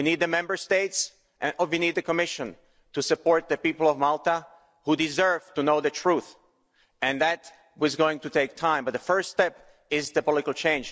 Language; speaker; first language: English; non-native, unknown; Slovak